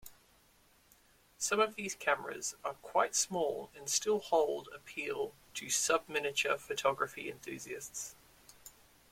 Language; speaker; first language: English; native; English